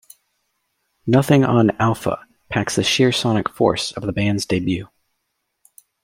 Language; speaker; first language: English; native; English